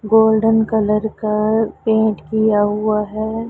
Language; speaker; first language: Hindi; non-native, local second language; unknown